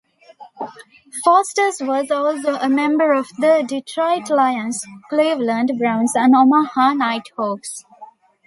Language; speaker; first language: English; non-native, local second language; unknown